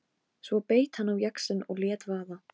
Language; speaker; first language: Icelandic; non-native, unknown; Polish